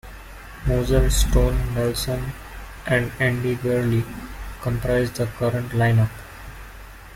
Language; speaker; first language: English; non-native, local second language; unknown